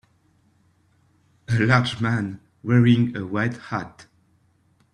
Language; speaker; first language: English; native; English